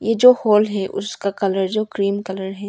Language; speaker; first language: Hindi; early bilingual, other home language; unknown